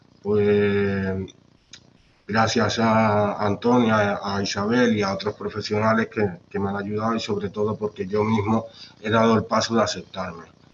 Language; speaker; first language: Spanish; native; Spanish